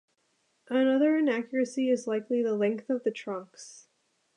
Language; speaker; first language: English; native; English